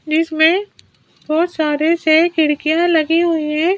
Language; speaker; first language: Hindi; native; Hindi